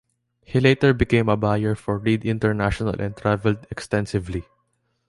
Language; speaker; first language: English; non-native, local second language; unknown